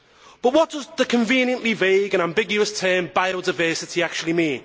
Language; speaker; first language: English; native; English